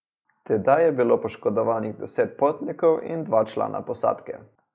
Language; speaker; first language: Slovenian; native; Slovenian